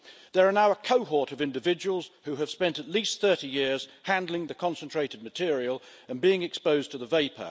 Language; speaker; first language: English; native; English